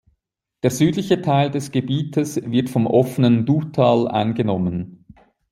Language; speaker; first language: German; native; German